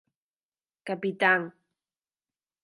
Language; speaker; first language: Galician; native; Galician